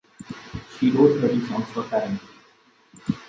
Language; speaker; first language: English; non-native, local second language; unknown